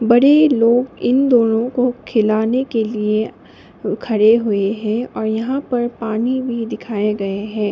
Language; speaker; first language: Hindi; non-native, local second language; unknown